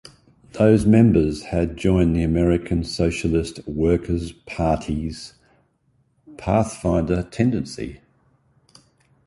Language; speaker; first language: English; native; English